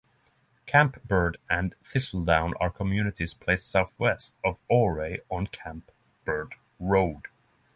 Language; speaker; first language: English; non-native, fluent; Norwegian